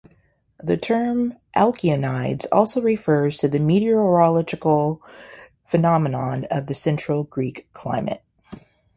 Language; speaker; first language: English; native; English